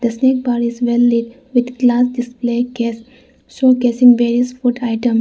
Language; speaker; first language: English; non-native, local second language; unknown